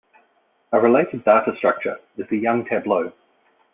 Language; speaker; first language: English; native; English